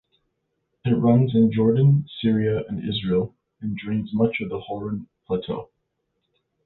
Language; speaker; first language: English; native; English